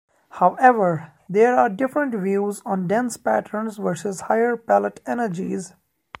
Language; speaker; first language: English; non-native, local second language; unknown